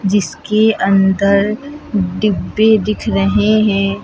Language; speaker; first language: Hindi; native; Hindi